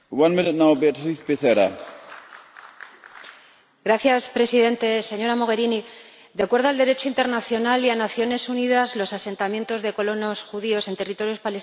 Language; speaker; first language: Spanish; native; Spanish